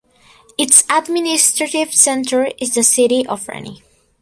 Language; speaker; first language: English; non-native, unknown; Spanish